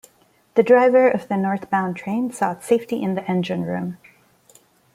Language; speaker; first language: English; non-native, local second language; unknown